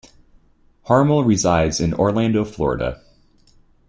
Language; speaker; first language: English; native; English